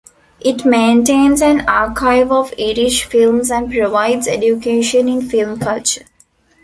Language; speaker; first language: English; non-native, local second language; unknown